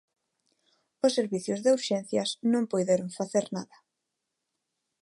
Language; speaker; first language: Galician; non-native, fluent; Spanish